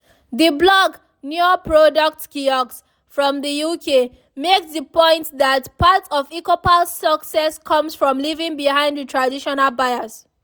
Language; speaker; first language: English; non-native, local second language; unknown